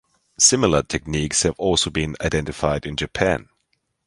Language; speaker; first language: English; non-native, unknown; German